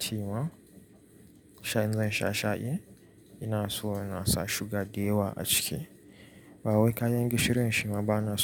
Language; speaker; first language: Hausa; native; Hausa